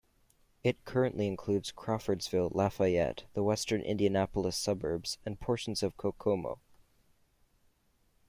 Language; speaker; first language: English; native; English